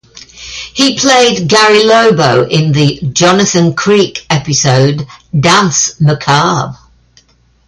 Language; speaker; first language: English; native; English